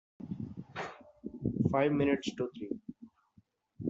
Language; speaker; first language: English; non-native, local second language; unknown